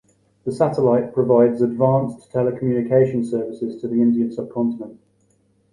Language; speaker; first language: English; native; English